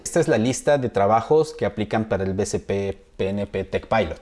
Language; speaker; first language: Spanish; native; Spanish